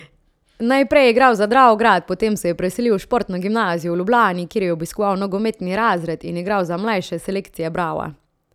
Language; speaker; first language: Slovenian; native; Slovenian